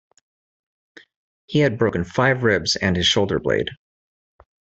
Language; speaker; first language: English; native; English